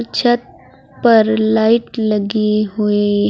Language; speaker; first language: Hindi; native; Hindi